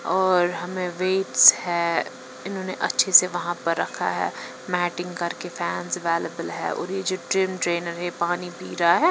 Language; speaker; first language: Hindi; non-native, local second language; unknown